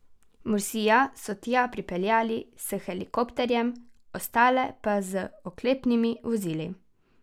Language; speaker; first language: Slovenian; native; Slovenian